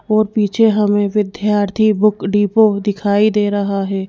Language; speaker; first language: Hindi; native; Hindi